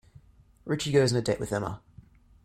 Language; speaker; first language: English; native; English